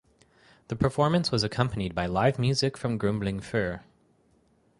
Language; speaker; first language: English; native; English